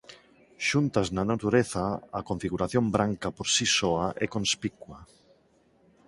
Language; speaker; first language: Galician; non-native, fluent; Spanish